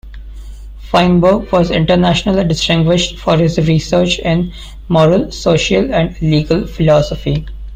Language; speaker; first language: English; non-native, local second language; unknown